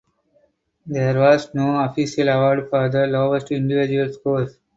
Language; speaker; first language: English; non-native, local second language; Tamil